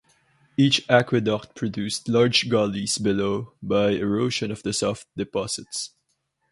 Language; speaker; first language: English; non-native, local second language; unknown